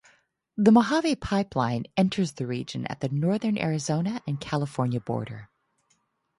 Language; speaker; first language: English; non-native, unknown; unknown